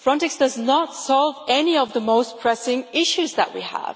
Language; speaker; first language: English; non-native, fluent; German